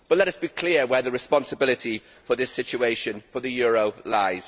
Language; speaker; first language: English; native; English